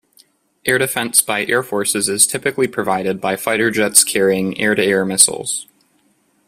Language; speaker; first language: English; native; English